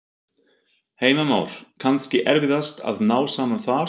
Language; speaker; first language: Icelandic; non-native, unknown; German